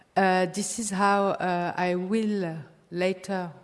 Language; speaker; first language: English; non-native, fluent; French